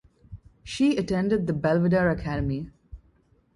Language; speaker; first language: English; non-native, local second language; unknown